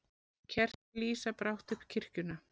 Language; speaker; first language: Icelandic; native; Icelandic